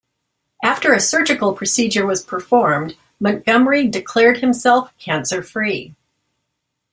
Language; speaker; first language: English; native; English